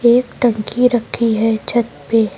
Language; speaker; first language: Hindi; native; Hindi